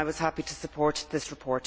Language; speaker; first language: English; native; English